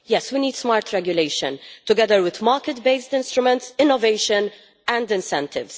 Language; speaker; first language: English; non-native, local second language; Maltese